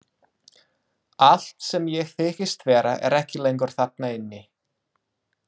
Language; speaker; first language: Icelandic; non-native, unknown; English